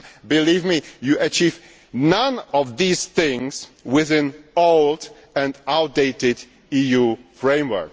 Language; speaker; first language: English; non-native, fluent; Czech